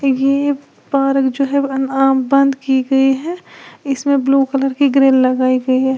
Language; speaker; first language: Hindi; native; Hindi